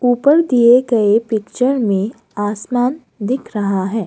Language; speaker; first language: Hindi; non-native, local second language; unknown